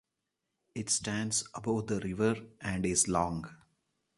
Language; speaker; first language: English; non-native, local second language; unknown